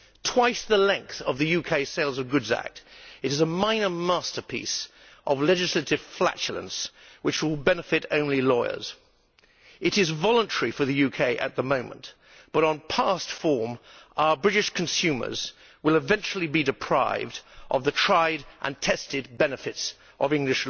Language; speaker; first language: English; native; English